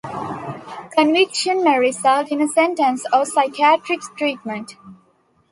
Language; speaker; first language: English; non-native, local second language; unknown